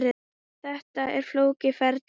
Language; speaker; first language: Icelandic; native; Icelandic